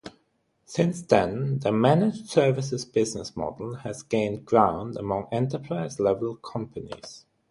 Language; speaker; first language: English; non-native, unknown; German